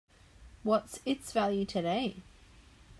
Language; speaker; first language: English; native; English